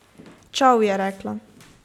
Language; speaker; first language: Slovenian; native; Slovenian